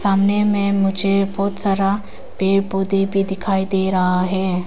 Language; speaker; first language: Hindi; non-native, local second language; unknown